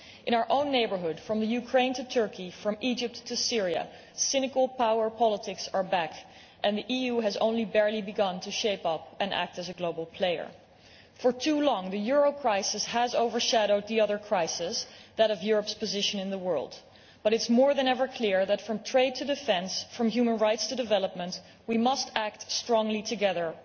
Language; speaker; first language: English; non-native, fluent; Dutch